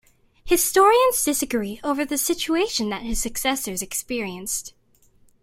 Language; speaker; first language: English; native; English